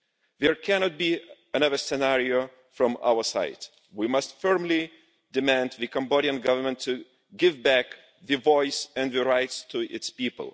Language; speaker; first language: English; non-native, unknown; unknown